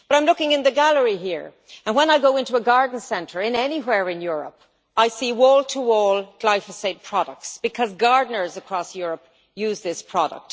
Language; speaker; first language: English; native; English